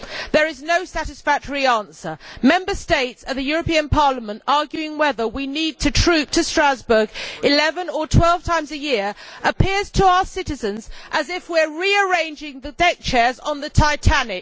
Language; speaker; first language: English; native; English